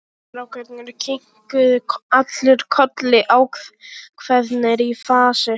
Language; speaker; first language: Icelandic; non-native, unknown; Polish